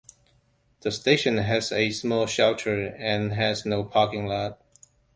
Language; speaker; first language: English; non-native, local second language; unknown